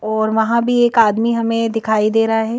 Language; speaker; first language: Hindi; native; Hindi